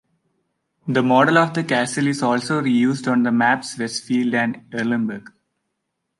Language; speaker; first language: English; non-native, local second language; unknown